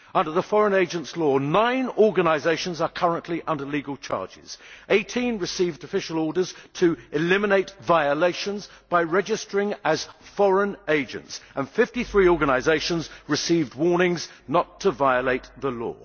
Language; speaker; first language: English; native; English